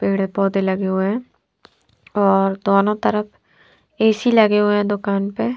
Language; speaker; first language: Hindi; non-native, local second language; Punjabi